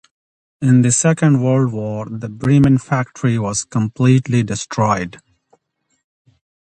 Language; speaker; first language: English; non-native, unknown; Pashto